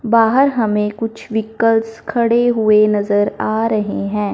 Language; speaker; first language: Hindi; non-native, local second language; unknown